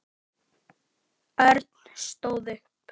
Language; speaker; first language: Icelandic; native; Icelandic